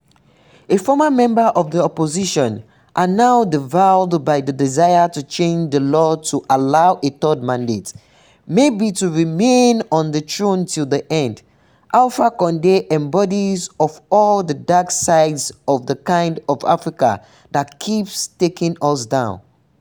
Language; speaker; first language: English; non-native, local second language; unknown